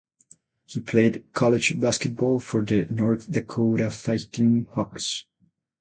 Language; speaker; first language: English; non-native, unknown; Spanish